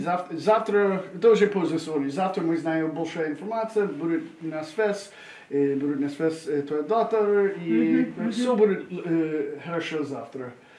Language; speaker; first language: Russian; non-native, learner; English